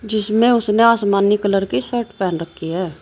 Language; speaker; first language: Hindi; native; Hindi